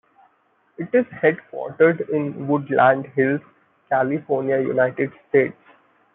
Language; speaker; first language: English; non-native, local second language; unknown